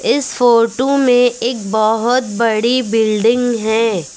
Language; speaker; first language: Hindi; native; Hindi